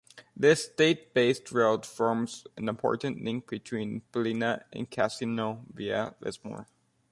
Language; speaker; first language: English; native; English